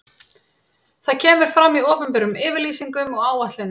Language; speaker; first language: Icelandic; native; Icelandic